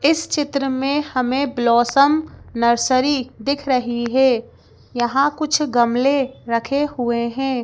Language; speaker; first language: Hindi; native; Hindi